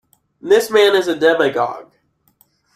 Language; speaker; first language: English; native; English